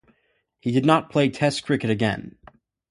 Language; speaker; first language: English; native; English